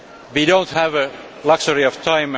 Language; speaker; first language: English; non-native, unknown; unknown